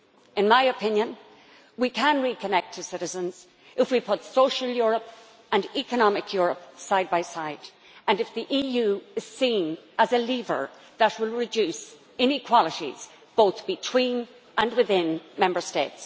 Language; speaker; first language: English; native; English